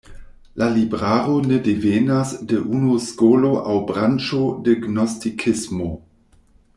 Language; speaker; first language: Esperanto; non-native, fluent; German